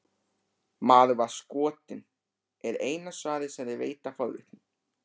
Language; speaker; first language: Icelandic; native; Icelandic